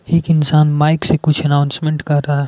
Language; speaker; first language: Hindi; non-native, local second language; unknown